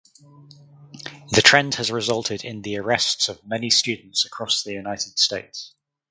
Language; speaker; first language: English; native; English